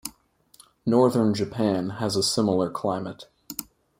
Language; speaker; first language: English; native; English